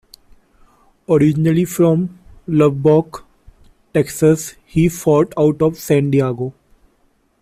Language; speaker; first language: English; non-native, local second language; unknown